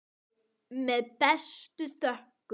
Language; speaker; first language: Icelandic; native; Icelandic